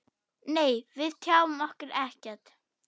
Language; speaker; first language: Icelandic; non-native, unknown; German